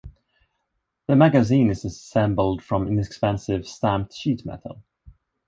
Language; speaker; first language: English; non-native, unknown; Swedish